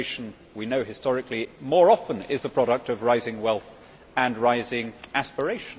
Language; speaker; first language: English; native; English